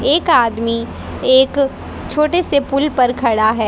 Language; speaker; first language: Hindi; native; Hindi